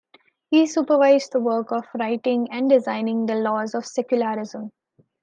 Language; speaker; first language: English; non-native, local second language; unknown